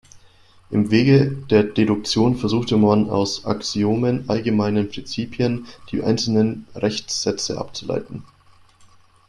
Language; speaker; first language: German; native; German